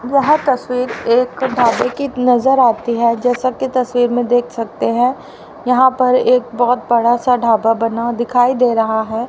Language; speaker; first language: Hindi; native; Hindi